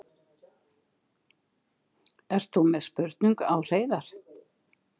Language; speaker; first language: Icelandic; native; Icelandic